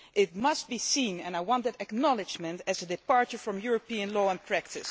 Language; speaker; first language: English; non-native, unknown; Dutch